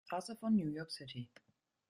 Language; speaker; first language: German; native; German